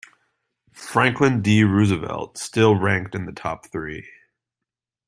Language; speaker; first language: English; native; English